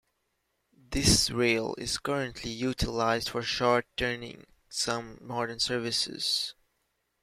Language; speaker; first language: English; native; English